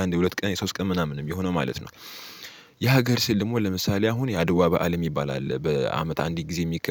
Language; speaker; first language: Amharic; native; Amharic